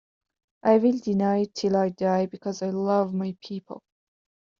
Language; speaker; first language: English; non-native, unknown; Persian